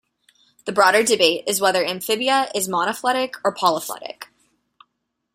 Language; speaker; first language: English; native; English